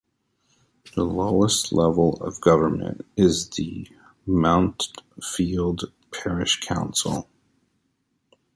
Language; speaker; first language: English; native; English